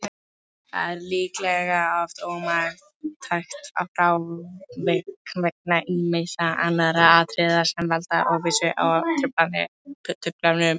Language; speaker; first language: Icelandic; native; Icelandic